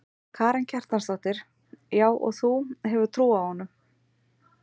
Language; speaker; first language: Icelandic; native; Icelandic